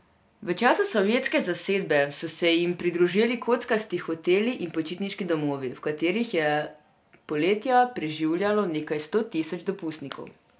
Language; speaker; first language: Slovenian; non-native, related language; Serbian